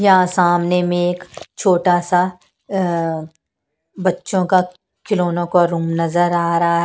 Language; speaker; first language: Hindi; non-native, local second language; Punjabi